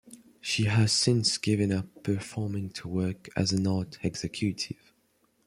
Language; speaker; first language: English; non-native, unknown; French